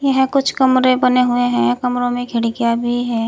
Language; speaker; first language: Hindi; native; Hindi